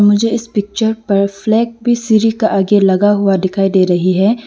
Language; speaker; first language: Hindi; non-native, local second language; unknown